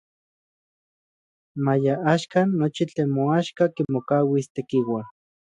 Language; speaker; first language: Central Puebla Nahuatl; native; Central Puebla Nahuatl